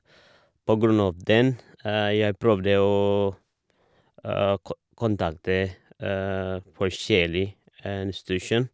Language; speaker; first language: Norwegian; non-native, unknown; Oromo